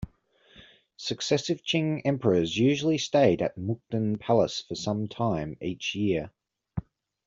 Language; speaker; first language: English; native; English